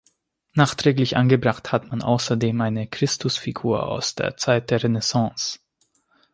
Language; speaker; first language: German; non-native, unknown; Hungarian